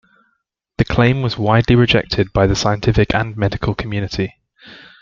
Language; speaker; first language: English; native; English